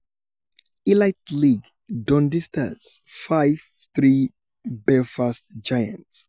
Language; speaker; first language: English; non-native, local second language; Yoruba